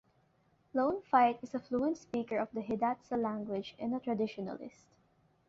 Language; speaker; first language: English; non-native, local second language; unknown